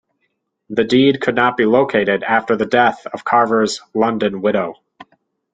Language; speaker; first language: English; native; English